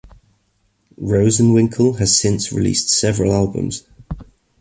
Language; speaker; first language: English; native; English